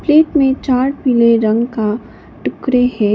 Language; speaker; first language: Hindi; non-native, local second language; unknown